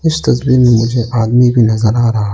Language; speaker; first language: Hindi; non-native, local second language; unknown